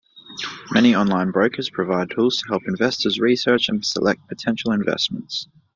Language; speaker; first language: English; native; English